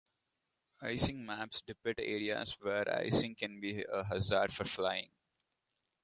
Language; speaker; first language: English; non-native, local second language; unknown